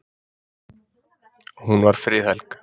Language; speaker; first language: Icelandic; native; Icelandic